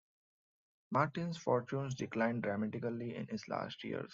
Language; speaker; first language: English; non-native, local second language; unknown